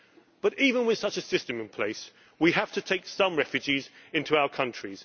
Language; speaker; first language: English; native; English